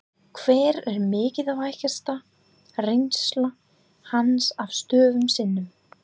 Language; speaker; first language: Icelandic; non-native, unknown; English